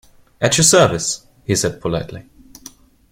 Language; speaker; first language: English; non-native, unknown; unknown